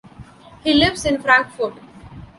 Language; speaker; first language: English; non-native, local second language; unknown